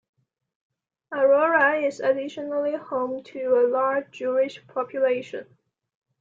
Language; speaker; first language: English; non-native, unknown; Chinese